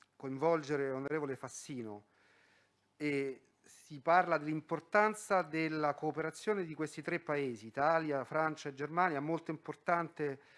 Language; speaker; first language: Italian; native; Italian